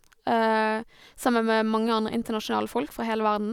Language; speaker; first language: Norwegian; native; Norwegian